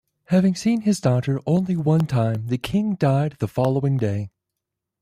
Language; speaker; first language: English; native; English